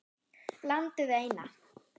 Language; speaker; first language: Icelandic; non-native, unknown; German